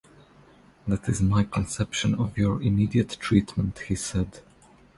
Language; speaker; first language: English; non-native, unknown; Croatian